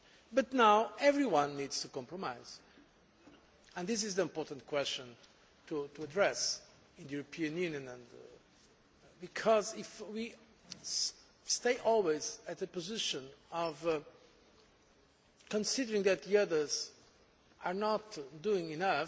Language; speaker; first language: English; non-native, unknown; Portuguese